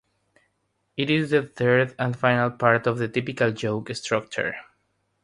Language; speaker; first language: English; non-native, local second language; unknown